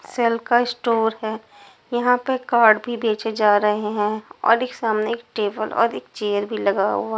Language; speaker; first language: Hindi; non-native, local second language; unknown